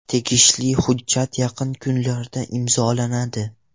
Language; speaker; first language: Uzbek; non-native, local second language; Russian